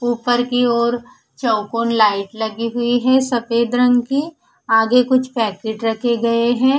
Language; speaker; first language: Hindi; non-native, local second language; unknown